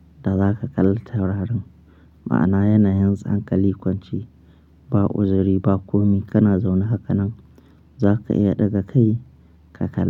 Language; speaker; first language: Hausa; non-native, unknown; Akan